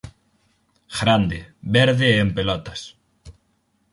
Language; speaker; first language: Galician; native; Galician